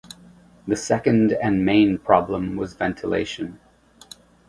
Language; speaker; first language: English; native; English